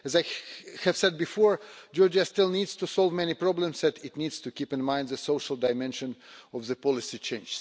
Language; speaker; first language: English; non-native, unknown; Russian